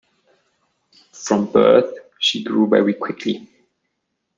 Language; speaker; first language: English; non-native, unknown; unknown